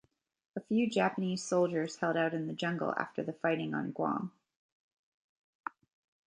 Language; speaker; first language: English; native; English